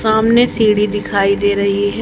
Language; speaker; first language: Hindi; native; Hindi